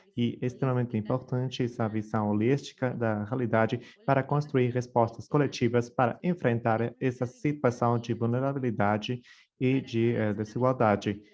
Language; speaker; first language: Portuguese; non-native, fluent; Spanish